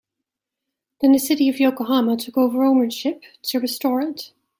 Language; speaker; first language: English; non-native, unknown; Dutch